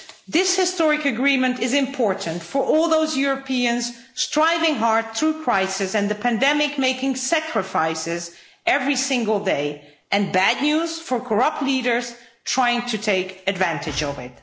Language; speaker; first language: English; non-native, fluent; Dutch